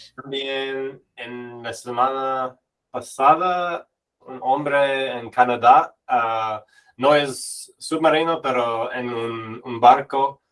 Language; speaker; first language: Spanish; non-native, fluent; English